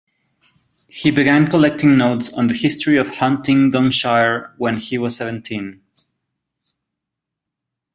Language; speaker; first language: English; non-native, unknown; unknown